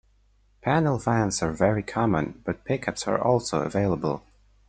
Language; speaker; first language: English; non-native, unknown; Polish